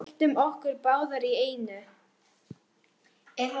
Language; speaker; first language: Icelandic; non-native, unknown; Polish